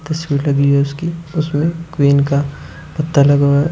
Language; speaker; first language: Hindi; native; Hindi